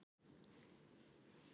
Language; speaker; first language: Icelandic; native; Icelandic